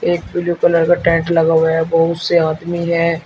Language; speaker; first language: Hindi; native; Hindi